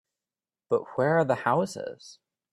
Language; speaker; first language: English; native; English